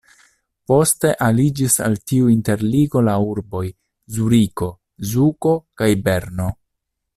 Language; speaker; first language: Esperanto; non-native, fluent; Italian